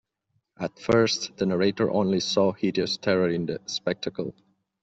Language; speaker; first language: English; non-native, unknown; Catalan